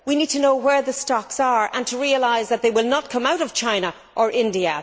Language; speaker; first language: English; native; English